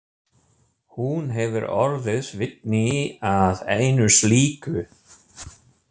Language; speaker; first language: Icelandic; non-native, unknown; German